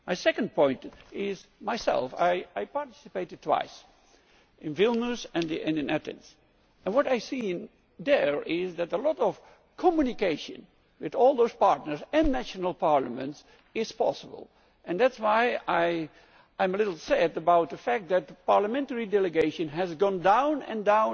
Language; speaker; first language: English; non-native, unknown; Dutch